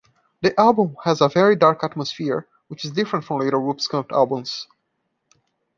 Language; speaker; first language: English; non-native, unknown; Portuguese